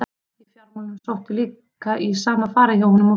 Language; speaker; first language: Icelandic; native; Icelandic